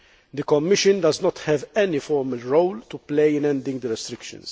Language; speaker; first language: English; non-native, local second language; Maltese